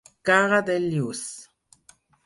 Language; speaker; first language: Catalan; non-native, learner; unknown